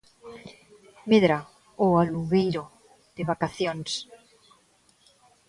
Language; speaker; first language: Galician; non-native, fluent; Spanish